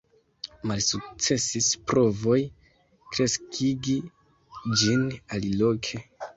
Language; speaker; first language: Esperanto; non-native, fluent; Kinyarwanda